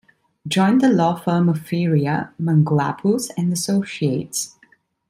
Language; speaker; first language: English; non-native, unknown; Italian